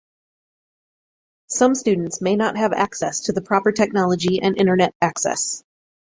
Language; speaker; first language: English; native; English